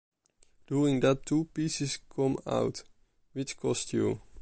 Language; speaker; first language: English; non-native, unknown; Dutch